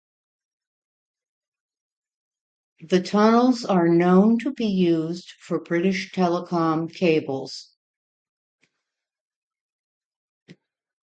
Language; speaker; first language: English; native; English